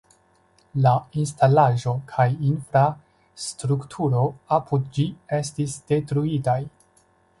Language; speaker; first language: Esperanto; non-native, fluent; Chinese